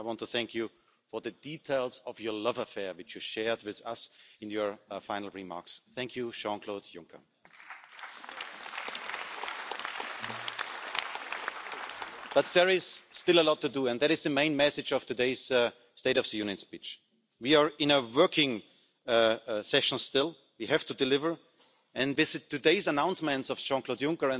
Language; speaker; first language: English; non-native, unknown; German